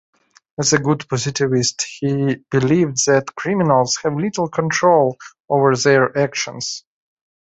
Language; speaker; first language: English; native; English